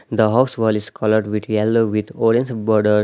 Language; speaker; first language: English; non-native, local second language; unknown